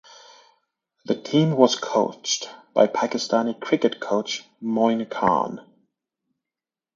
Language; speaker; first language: English; native; English